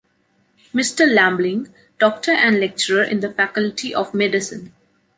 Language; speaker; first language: English; non-native, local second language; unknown